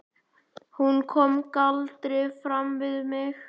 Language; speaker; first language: Icelandic; native; Icelandic